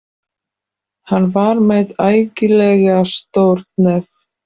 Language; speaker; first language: Icelandic; non-native, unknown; Polish